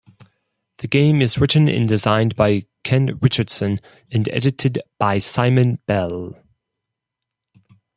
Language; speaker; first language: English; non-native, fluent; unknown